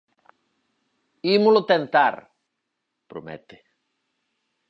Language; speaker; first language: Galician; native; Galician